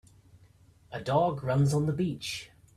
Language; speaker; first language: English; native; English